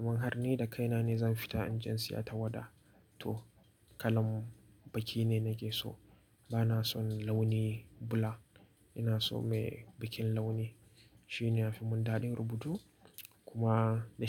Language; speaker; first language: Hausa; native; Hausa